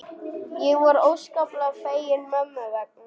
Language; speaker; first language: Icelandic; non-native, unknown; German